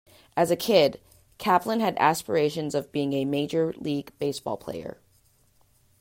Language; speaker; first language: English; native; English